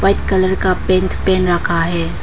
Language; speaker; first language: Hindi; non-native, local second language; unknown